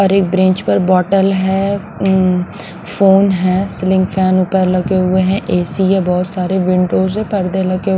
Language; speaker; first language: Hindi; non-native, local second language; Punjabi